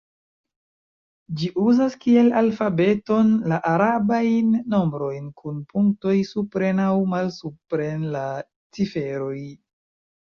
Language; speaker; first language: Esperanto; non-native, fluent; Chinese